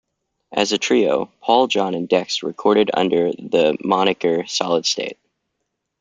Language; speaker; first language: English; native; English